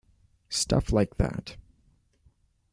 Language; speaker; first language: English; native; English